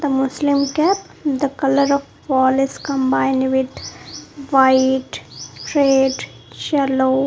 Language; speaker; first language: English; non-native, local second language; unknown